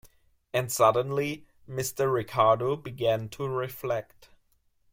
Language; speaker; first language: English; non-native, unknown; German